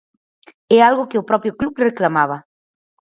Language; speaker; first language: Galician; native; Galician